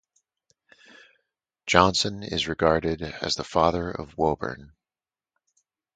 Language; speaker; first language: English; native; English